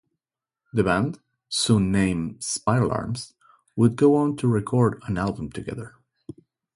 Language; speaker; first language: English; non-native, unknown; Spanish